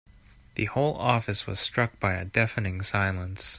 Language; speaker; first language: English; native; English